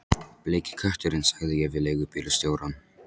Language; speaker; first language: Icelandic; non-native, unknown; Polish